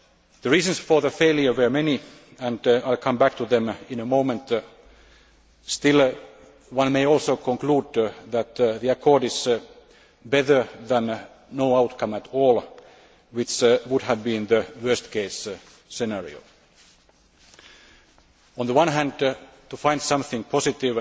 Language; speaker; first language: English; non-native, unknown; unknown